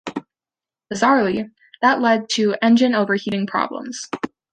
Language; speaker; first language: English; native; English